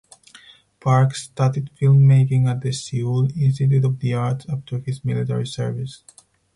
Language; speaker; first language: English; non-native, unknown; Spanish